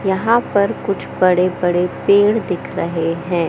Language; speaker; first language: Hindi; native; Hindi